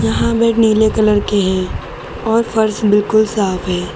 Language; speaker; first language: Hindi; native; Hindi